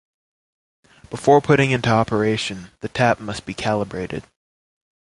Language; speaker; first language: English; native; English